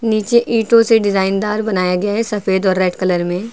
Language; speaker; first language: Hindi; native; Hindi